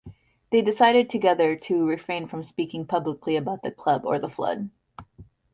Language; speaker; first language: English; native; English